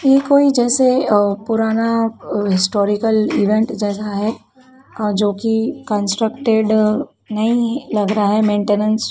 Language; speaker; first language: Hindi; native; Hindi